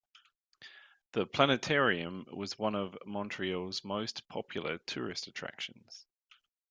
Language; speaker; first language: English; native; English